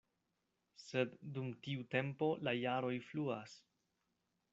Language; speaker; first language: Esperanto; non-native, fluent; Spanish